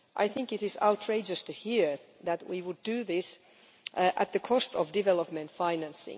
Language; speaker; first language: English; non-native, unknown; Finnish